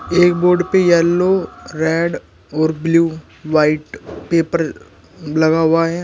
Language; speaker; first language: Hindi; native; Hindi